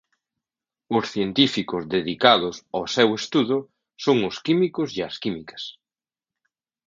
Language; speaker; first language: Galician; native; Galician